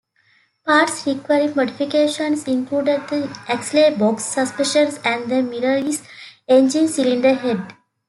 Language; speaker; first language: English; native; English